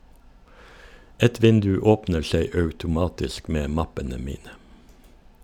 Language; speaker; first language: Norwegian; native; Norwegian